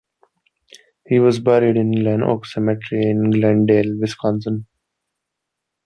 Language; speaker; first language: English; non-native, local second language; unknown